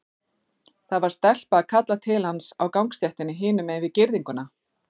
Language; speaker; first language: Icelandic; native; Icelandic